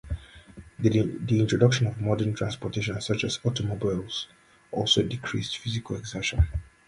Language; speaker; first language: English; non-native, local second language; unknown